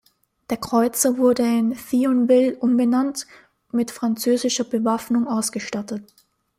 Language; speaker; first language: German; native; German